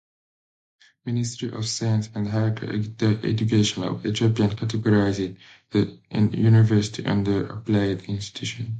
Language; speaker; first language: English; native; English